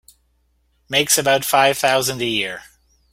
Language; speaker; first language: English; native; English